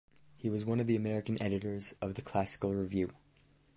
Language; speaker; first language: English; native; English